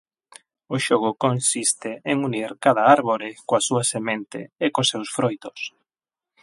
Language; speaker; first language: Galician; non-native, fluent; Spanish